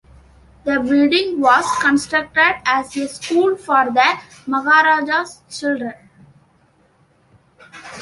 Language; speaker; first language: English; non-native, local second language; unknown